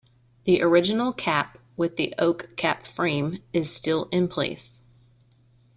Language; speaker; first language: English; native; English